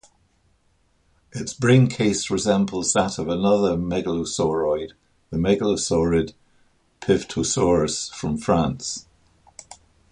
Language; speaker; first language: English; native; English